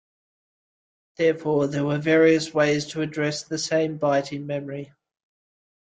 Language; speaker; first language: English; native; English